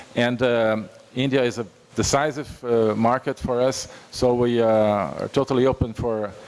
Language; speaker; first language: English; non-native, fluent; Portuguese